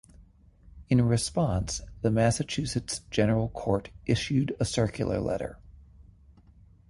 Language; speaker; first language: English; native; English